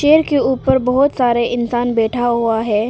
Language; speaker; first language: Hindi; early bilingual, other home language; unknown